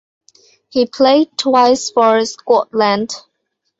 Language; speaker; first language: English; non-native, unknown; Bangla